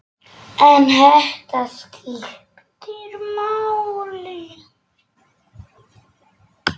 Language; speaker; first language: Icelandic; non-native, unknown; Polish